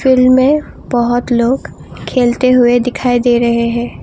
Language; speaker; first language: Hindi; non-native, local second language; Assamese